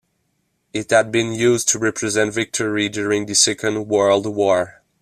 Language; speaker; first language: English; non-native, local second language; French